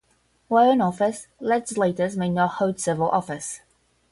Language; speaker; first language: English; non-native, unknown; Portuguese